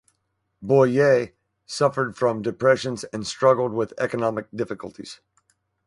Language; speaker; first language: English; native; English